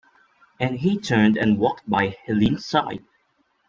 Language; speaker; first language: English; non-native, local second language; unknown